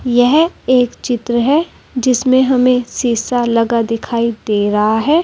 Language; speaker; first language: Hindi; native; Hindi